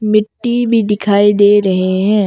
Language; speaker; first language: Hindi; early bilingual, other home language; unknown